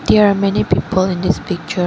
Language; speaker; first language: English; non-native, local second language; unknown